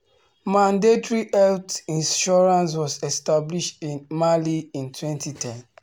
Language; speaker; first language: English; non-native, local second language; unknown